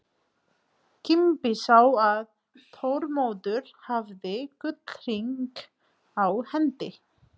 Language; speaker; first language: Icelandic; non-native, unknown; Nepali